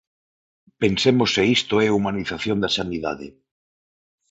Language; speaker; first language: Galician; non-native, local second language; Spanish